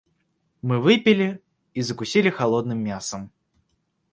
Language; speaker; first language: Russian; native; Russian